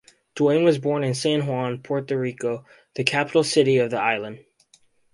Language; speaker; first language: English; native; English